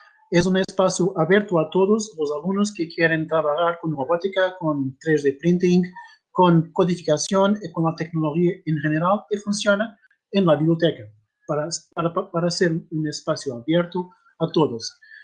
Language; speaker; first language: Spanish; non-native, related language; Portuguese